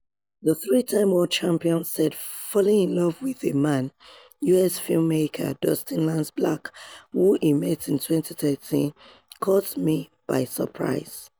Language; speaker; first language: English; non-native, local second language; Yoruba